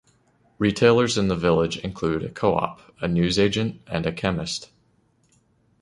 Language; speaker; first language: English; native; English